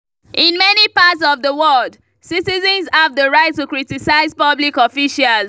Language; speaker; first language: English; non-native, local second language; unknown